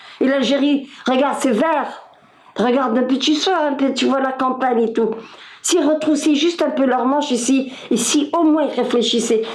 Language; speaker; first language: French; non-native, local second language; Arabic